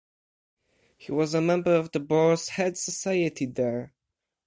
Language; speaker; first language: English; non-native, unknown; Polish